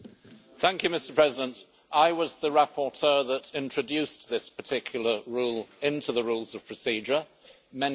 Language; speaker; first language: English; native; English